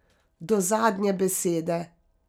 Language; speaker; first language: Slovenian; native; Slovenian